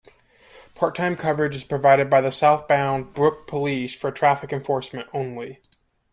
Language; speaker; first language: English; native; English